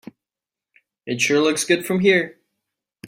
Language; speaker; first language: English; native; English